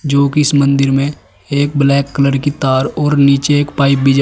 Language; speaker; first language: Hindi; native; Hindi